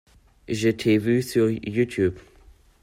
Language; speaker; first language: French; non-native, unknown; German